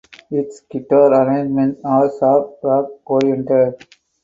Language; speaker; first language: English; non-native, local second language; Tamil